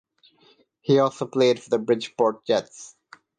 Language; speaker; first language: English; non-native, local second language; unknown